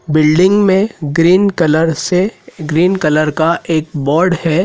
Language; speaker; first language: Hindi; native; Hindi